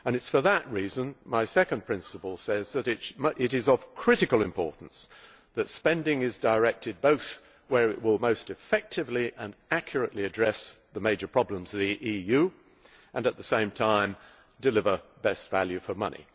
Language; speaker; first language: English; native; English